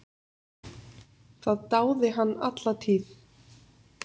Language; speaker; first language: Icelandic; native; Icelandic